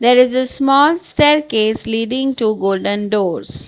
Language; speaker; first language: English; non-native, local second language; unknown